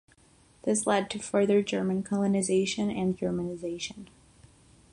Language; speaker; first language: English; non-native, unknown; Catalan